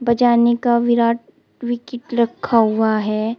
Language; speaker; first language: Hindi; native; Hindi